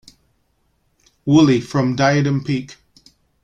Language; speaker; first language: English; native; English